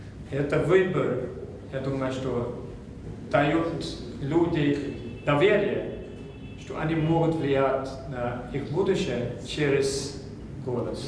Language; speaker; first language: Russian; non-native, fluent; Swedish